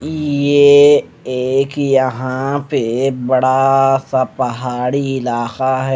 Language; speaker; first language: Hindi; non-native, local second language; Punjabi